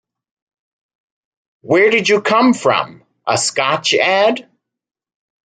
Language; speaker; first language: English; native; English